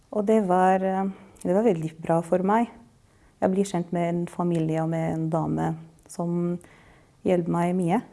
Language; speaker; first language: Norwegian; non-native, fluent; Arabic